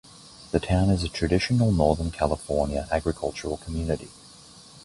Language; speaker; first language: English; native; English